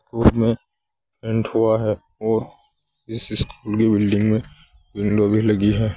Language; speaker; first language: Hindi; native; Hindi